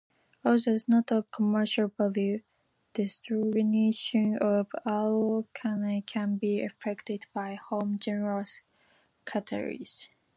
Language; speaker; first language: English; non-native, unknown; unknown